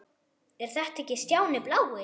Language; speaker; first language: Icelandic; non-native, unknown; German